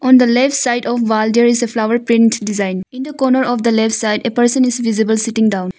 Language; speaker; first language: English; non-native, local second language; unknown